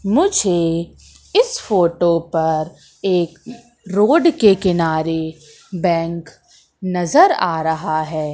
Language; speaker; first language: Hindi; native; Hindi